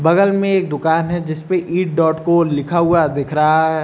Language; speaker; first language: Hindi; native; Hindi